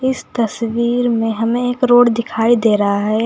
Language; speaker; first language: Hindi; native; Hindi